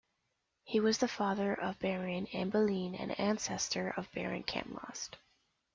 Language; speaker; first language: English; native; English